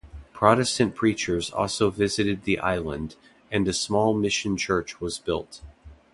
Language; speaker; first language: English; native; English